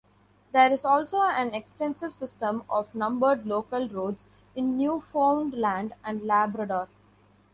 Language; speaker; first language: English; non-native, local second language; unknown